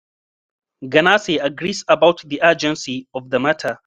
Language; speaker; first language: English; non-native, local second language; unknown